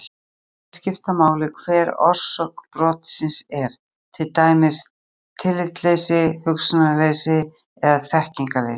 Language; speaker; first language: Icelandic; native; Icelandic